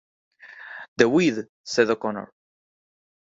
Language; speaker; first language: English; non-native, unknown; Spanish